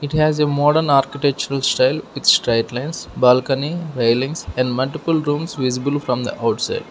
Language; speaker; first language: English; non-native, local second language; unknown